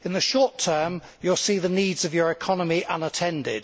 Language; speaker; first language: English; native; English